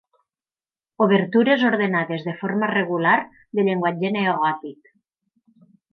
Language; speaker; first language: Catalan; native; Catalan